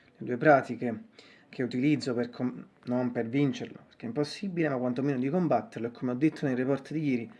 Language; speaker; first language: Italian; native; Italian